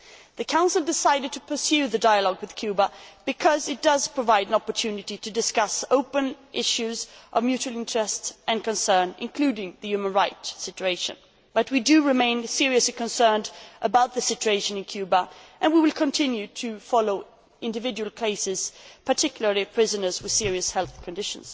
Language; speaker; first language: English; non-native, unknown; Swedish